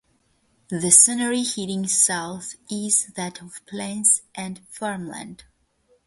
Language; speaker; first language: English; non-native, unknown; Georgian